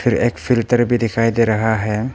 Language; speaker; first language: Hindi; non-native, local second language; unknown